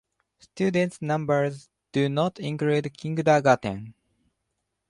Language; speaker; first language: English; non-native, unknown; Japanese